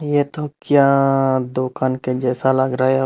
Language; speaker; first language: Hindi; non-native, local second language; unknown